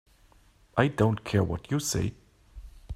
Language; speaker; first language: English; native; English